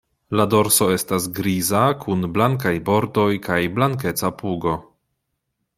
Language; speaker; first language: Esperanto; non-native, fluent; Polish